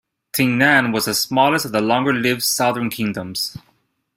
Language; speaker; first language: English; native; English